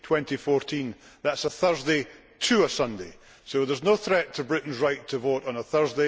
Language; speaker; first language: English; native; English